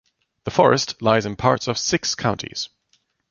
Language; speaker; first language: English; non-native, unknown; German